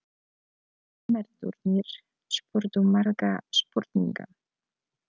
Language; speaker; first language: Icelandic; non-native, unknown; Polish